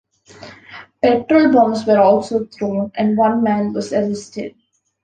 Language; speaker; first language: English; non-native, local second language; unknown